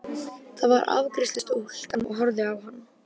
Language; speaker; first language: Icelandic; native; Icelandic